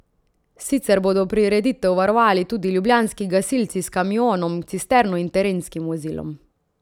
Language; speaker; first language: Slovenian; native; Slovenian